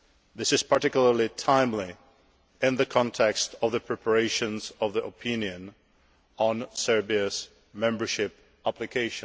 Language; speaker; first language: English; non-native, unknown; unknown